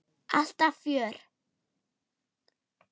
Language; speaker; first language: Icelandic; non-native, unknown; German